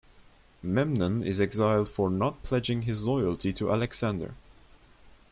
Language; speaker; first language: English; non-native, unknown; Turkish